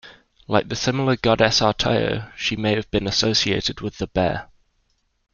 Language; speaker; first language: English; native; English